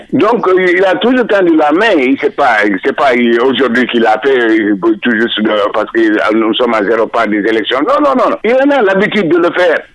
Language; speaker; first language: French; non-native, local second language; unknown